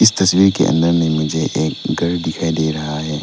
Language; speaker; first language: Hindi; non-native, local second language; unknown